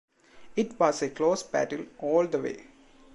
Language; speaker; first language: English; non-native, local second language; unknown